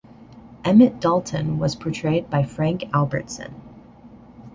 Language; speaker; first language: English; native; English